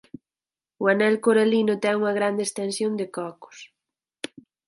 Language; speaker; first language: Galician; native; Galician